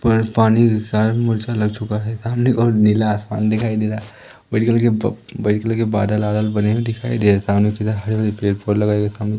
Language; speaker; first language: Hindi; native; Hindi